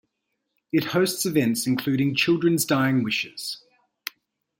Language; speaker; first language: English; native; English